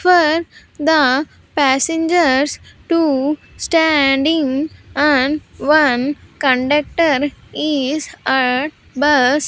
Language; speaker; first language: English; non-native, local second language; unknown